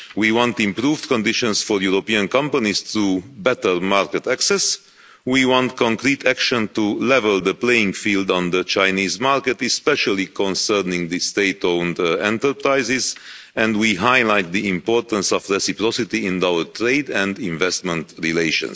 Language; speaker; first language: English; non-native, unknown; Romanian